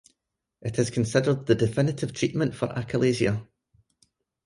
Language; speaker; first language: English; native; English